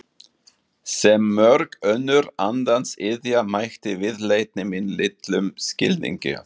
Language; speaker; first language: Icelandic; non-native, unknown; German